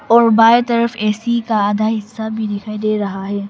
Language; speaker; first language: Hindi; non-native, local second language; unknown